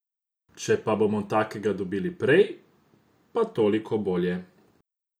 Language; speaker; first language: Slovenian; non-native, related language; Croatian